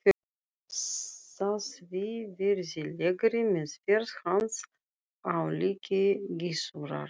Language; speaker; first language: Icelandic; non-native, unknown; Russian